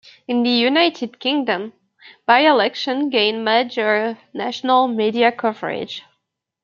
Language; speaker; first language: English; native; English